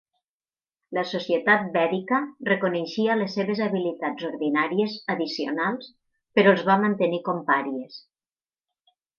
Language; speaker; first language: Catalan; native; Catalan